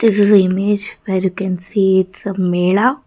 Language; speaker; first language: English; non-native, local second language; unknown